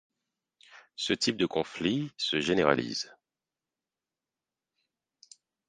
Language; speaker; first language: French; non-native, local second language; Haitian Creole